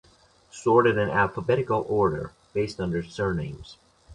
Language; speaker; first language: English; non-native, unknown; Persian